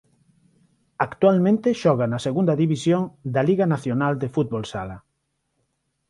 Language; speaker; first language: Galician; non-native, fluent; Spanish